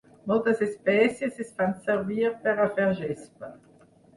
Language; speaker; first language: Catalan; non-native, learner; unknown